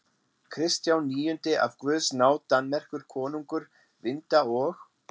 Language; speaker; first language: Icelandic; non-native, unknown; German